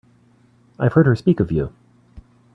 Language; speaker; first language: English; native; English